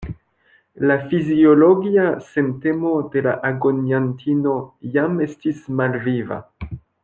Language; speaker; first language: Esperanto; non-native, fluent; French